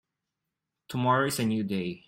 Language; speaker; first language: English; non-native, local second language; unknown